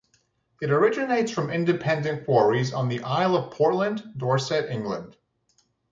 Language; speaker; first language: English; native; English